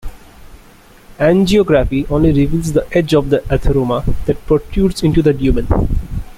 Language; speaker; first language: English; non-native, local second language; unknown